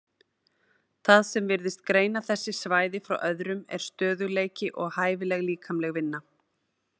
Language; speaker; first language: Icelandic; native; Icelandic